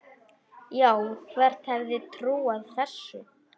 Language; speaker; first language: Icelandic; non-native, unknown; Polish